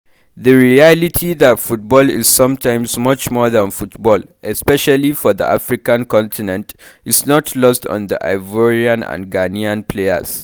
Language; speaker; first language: English; non-native, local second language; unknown